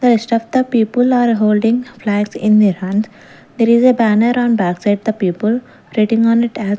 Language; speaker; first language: English; non-native, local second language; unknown